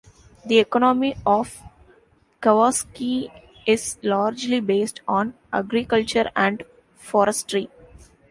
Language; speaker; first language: English; non-native, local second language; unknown